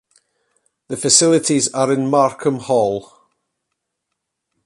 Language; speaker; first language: English; native; English